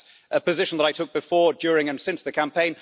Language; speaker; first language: English; native; English